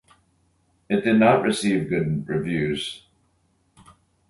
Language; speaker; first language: English; native; English